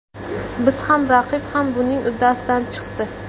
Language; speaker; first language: Uzbek; native; Uzbek